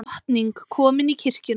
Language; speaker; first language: Icelandic; native; Icelandic